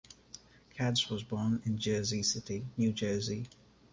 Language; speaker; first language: English; non-native, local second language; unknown